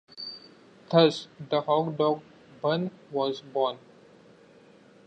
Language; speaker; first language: English; non-native, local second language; Marathi